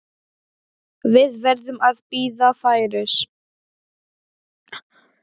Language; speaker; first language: Icelandic; non-native, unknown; Polish